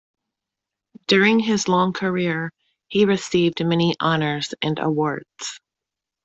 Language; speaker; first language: English; native; English